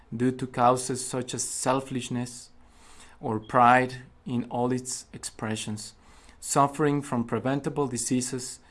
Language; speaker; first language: English; non-native, fluent; Spanish